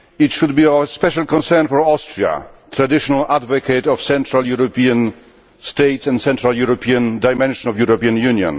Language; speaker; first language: English; non-native, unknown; Polish